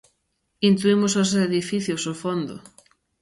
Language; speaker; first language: Galician; native; Galician